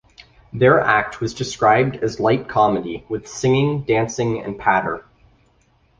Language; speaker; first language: English; native; English